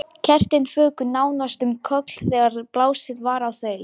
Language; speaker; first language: Icelandic; non-native, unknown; Lithuanian